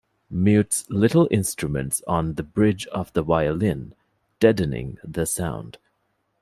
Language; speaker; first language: English; non-native, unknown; Divehi